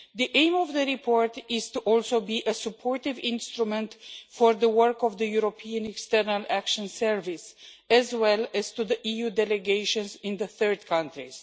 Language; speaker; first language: English; non-native, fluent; Romanian